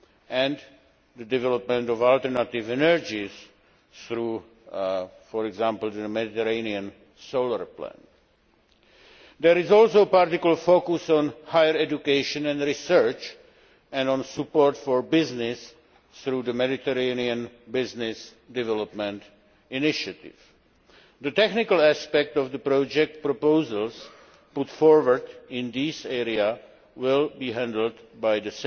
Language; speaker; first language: English; non-native, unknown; Czech